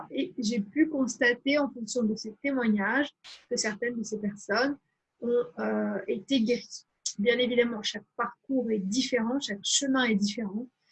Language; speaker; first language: French; native; French